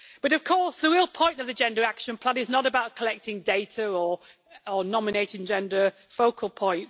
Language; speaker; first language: English; native; English